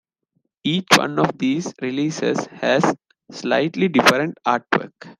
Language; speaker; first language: English; non-native, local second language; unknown